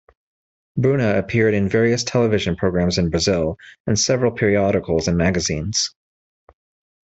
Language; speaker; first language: English; native; English